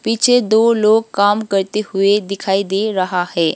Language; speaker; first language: Hindi; non-native, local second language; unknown